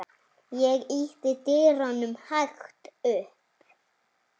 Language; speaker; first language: Icelandic; native; Icelandic